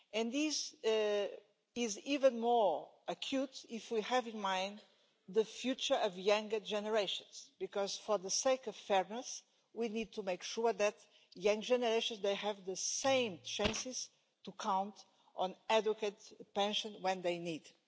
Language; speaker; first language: English; non-native, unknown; Portuguese